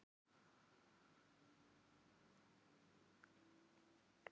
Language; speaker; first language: Icelandic; non-native, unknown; Filipino